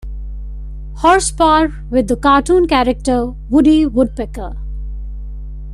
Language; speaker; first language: English; non-native, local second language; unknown